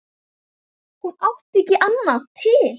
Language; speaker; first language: Icelandic; native; Icelandic